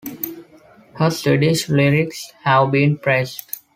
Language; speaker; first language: English; non-native, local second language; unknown